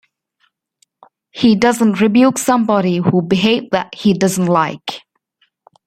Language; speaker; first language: English; native; English